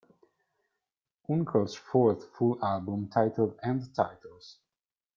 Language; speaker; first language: English; non-native, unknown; Italian